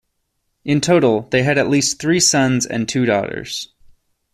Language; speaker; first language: English; native; English